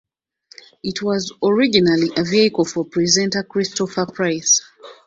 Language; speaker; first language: English; non-native, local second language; Ganda